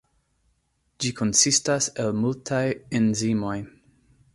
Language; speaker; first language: Esperanto; non-native, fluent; English